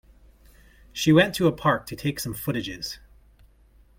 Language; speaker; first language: English; native; English